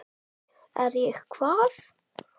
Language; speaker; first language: Icelandic; native; Icelandic